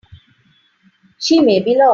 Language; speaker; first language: English; non-native, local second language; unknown